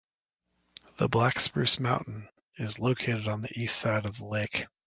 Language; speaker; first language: English; native; English